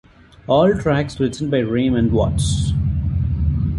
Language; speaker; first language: English; non-native, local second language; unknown